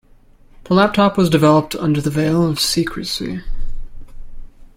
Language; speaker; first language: English; native; English